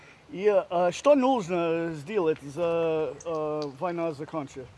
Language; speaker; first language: Russian; non-native, learner; English